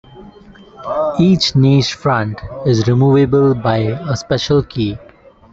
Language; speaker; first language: English; non-native, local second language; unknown